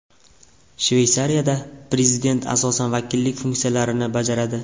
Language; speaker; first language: Uzbek; native; Uzbek